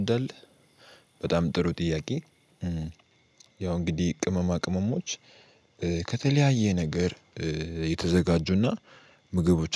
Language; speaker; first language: Amharic; native; Amharic